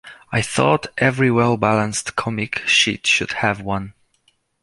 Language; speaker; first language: English; non-native, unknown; Polish